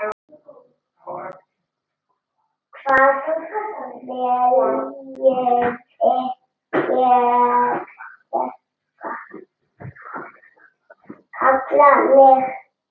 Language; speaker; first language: Icelandic; non-native, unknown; Italian